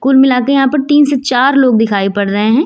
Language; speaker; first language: Hindi; native; Hindi